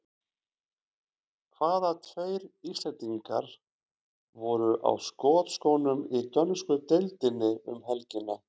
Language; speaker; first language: Icelandic; native; Icelandic